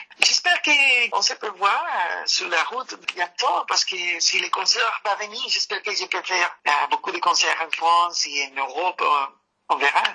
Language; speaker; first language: French; non-native, learner; Spanish